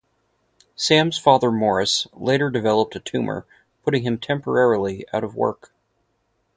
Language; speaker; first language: English; native; English